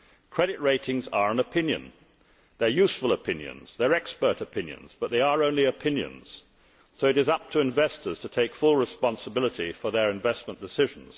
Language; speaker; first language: English; native; English